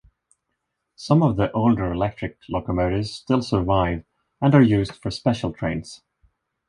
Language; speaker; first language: English; non-native, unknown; Swedish